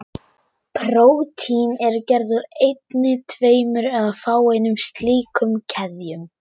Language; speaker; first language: Icelandic; non-native, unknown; German